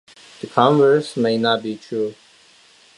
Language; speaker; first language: English; non-native, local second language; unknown